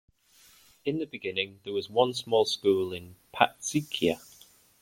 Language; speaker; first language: English; native; English